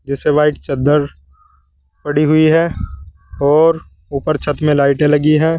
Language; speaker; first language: Hindi; native; Hindi